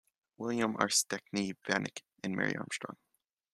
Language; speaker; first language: English; native; English